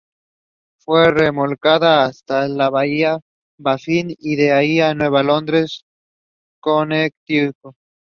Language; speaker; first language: English; non-native, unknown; Spanish